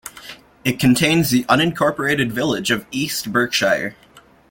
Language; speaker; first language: English; native; English